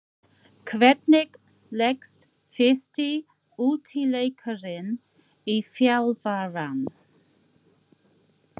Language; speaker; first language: Icelandic; non-native, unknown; English